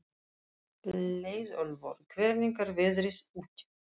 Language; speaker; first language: Icelandic; non-native, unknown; Russian